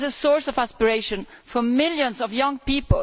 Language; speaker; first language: English; non-native, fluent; Italian